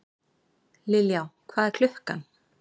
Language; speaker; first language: Icelandic; native; Icelandic